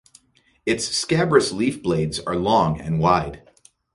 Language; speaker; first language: English; native; English